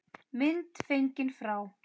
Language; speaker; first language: Icelandic; native; Icelandic